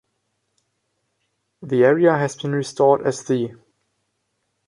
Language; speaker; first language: English; non-native, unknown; German